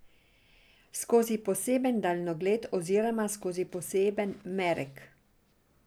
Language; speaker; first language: Slovenian; non-native, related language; Serbian